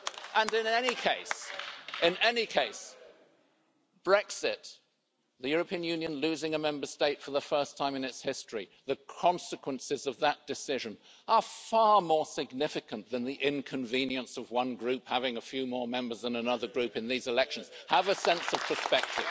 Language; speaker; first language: English; native; English